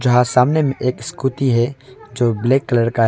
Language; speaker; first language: Hindi; early bilingual, other home language; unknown